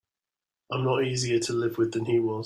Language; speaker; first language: English; native; English